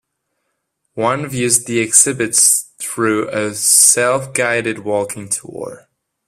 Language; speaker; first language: English; non-native, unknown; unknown